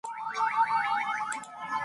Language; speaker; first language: English; non-native, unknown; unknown